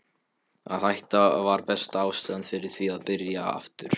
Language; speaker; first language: Icelandic; non-native, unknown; Polish